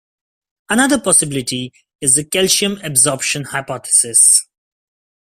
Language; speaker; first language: English; non-native, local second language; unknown